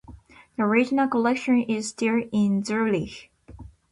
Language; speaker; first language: English; non-native, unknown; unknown